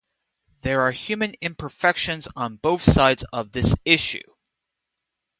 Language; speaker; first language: English; native; English